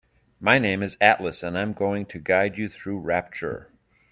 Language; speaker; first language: English; native; English